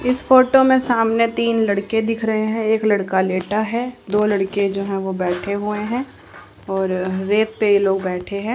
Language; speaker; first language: Hindi; native; Hindi